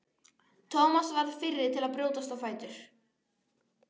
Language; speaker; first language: Icelandic; native; Icelandic